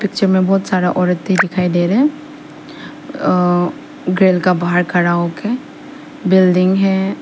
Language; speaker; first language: Hindi; non-native, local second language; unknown